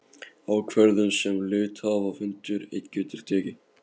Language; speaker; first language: Icelandic; non-native, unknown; Polish